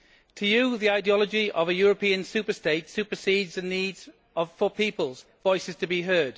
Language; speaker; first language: English; native; English